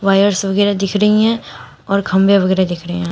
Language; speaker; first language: Hindi; native; Hindi